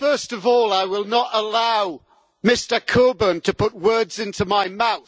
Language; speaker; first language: English; native; English